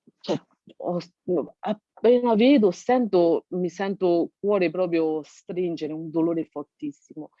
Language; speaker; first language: Italian; non-native, fluent; Burmese